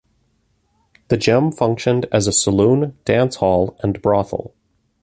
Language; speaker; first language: English; native; English